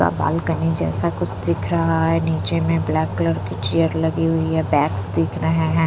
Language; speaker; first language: Hindi; non-native, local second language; Punjabi